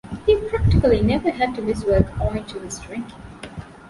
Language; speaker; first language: English; non-native, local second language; Divehi